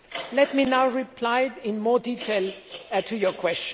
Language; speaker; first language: English; non-native, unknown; German